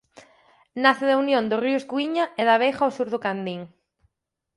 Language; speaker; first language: Galician; native; Galician